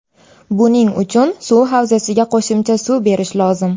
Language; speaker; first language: Uzbek; native; Uzbek